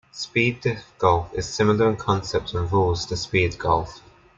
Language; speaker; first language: English; native; English